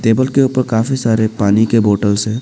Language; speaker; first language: Hindi; non-native, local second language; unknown